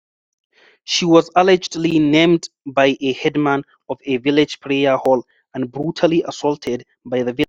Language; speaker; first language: English; non-native, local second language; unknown